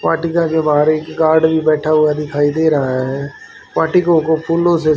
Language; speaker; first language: Hindi; native; Hindi